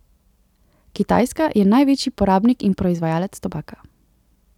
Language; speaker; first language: Slovenian; native; Slovenian